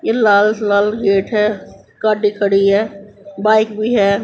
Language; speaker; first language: Hindi; native; Hindi